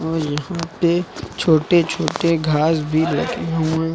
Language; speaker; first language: Hindi; native; Hindi